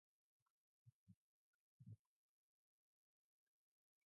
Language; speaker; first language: English; non-native, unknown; Mongolian